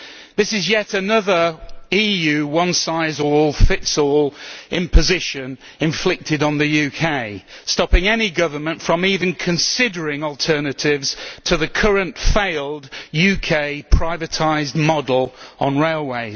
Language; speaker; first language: English; native; English